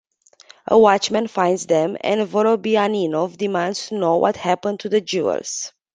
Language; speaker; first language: English; non-native, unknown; Romanian